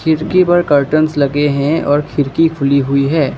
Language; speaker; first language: Hindi; non-native, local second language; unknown